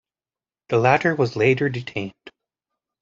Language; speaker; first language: English; native; English